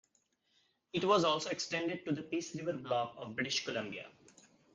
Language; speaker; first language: English; non-native, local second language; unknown